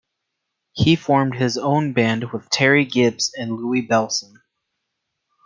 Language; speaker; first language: English; native; English